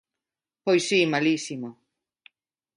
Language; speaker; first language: Galician; non-native, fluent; Spanish